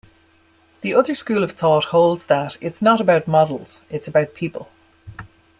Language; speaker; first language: English; native; English